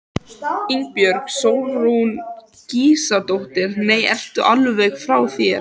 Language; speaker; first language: Icelandic; native; Icelandic